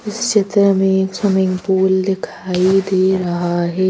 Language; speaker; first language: Hindi; native; Hindi